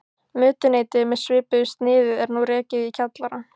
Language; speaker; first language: Icelandic; native; Icelandic